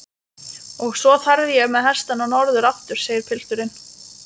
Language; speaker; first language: Icelandic; non-native, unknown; Lithuanian